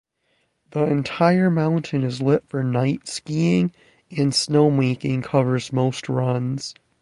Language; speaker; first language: English; native; English